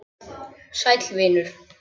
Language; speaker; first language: Icelandic; native; Icelandic